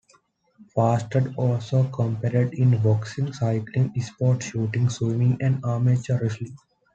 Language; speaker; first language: English; non-native, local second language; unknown